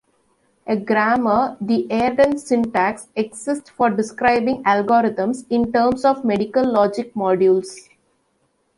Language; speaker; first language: English; non-native, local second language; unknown